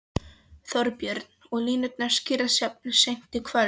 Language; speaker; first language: Icelandic; non-native, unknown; Polish